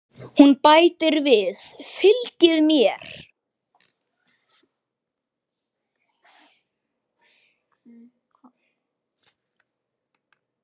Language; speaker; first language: Icelandic; native; Icelandic